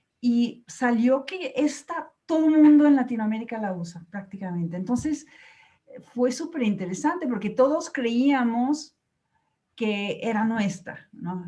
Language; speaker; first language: Spanish; native; Spanish